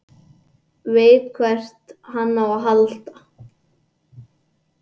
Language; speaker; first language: Icelandic; non-native, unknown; English